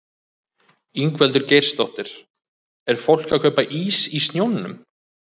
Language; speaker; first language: Icelandic; native; Icelandic